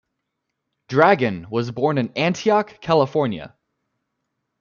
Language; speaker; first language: English; native; English